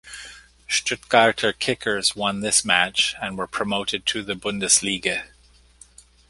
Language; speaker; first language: English; native; English